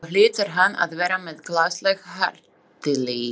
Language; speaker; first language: Icelandic; non-native, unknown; Slovak